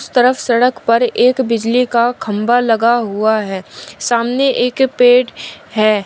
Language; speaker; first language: Hindi; native; Hindi